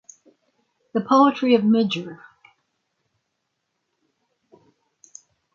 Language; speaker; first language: English; native; English